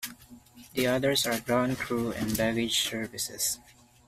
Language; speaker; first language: English; non-native, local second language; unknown